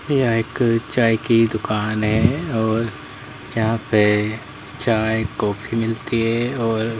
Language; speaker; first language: Hindi; native; Hindi